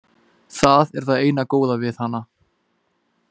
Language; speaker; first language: Icelandic; native; Icelandic